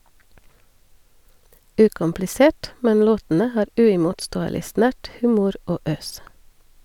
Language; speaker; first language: Norwegian; non-native, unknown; Hungarian